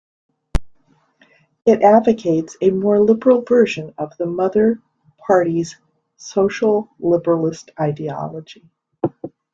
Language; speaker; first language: English; native; English